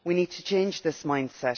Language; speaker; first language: English; native; English